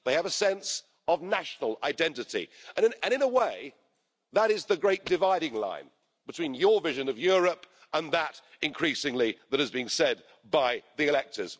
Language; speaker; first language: English; native; English